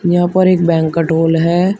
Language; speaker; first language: Hindi; native; Hindi